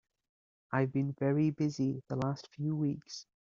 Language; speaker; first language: English; native; English